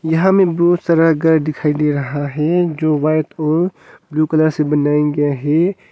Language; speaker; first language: Hindi; non-native, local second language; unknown